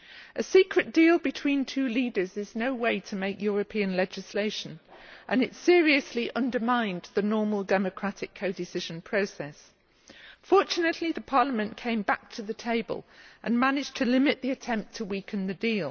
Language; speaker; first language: English; native; English